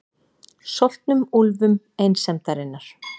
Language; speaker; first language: Icelandic; native; Icelandic